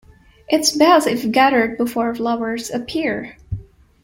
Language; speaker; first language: English; non-native, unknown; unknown